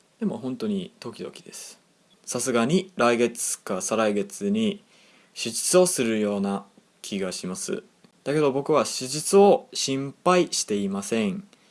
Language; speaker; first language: Japanese; non-native, fluent; English